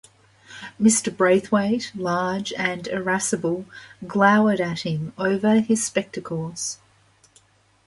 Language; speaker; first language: English; native; English